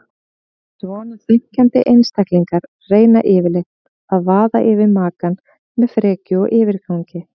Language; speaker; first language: Icelandic; native; Icelandic